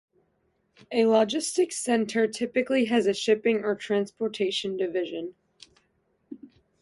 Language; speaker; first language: English; native; English